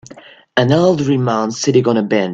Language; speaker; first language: English; non-native, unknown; French